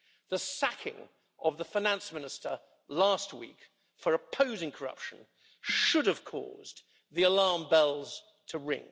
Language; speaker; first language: English; native; English